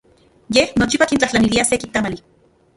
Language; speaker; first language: Central Puebla Nahuatl; non-native, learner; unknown